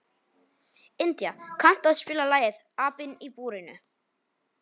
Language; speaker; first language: Icelandic; non-native, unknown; Polish